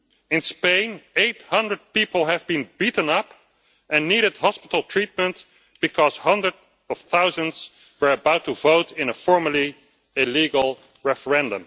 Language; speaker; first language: English; non-native, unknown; Dutch